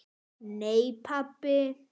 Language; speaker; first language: Icelandic; native; Icelandic